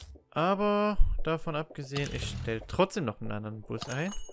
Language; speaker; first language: German; native; German